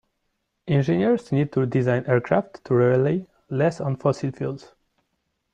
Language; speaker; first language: English; non-native, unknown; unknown